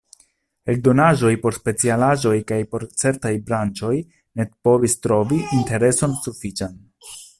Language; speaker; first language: Esperanto; non-native, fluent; Italian